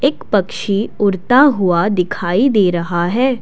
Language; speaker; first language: Hindi; non-native, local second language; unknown